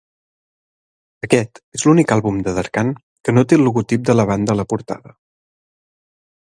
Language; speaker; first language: Catalan; native; Catalan